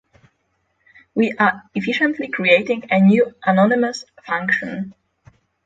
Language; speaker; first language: English; non-native, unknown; Polish